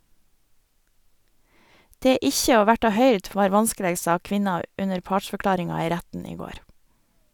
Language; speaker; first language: Norwegian; native; Norwegian